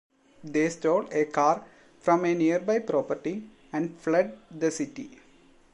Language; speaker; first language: English; non-native, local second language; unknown